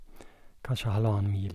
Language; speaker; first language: Norwegian; native; Norwegian